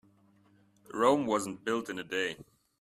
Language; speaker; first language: English; non-native, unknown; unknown